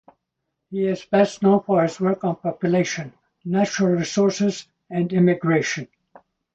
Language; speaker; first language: English; non-native, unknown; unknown